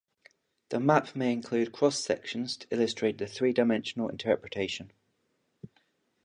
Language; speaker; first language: English; native; English